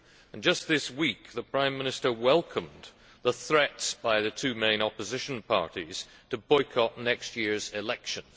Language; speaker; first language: English; native; English